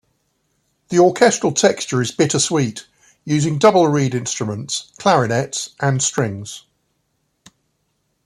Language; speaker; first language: English; native; English